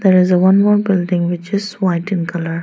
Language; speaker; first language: English; non-native, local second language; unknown